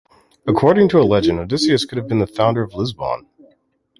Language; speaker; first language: English; native; English